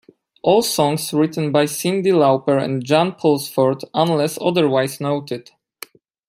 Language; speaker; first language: English; non-native, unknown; Polish